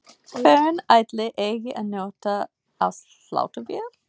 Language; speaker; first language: Icelandic; non-native, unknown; English